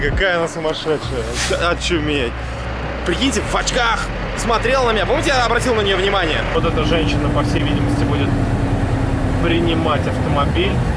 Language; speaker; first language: Russian; native; Russian